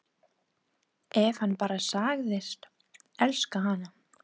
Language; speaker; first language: Icelandic; non-native, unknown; English